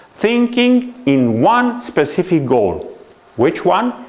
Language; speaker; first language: English; non-native, fluent; Romanian